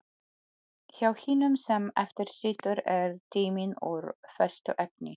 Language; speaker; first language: Icelandic; non-native, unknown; Polish